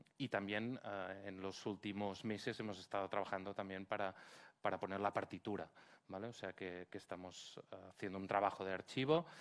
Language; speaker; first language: Spanish; non-native, local second language; Catalan